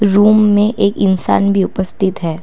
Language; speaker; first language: Hindi; non-native, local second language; Assamese